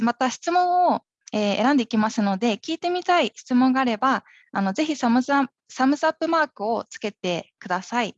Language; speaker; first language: Japanese; native; Japanese